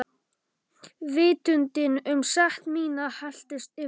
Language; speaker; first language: Icelandic; non-native, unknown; Polish